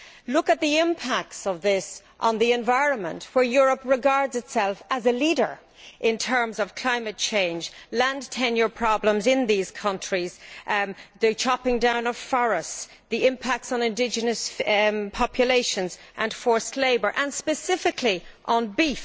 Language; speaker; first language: English; native; English